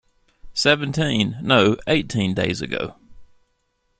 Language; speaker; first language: English; native; English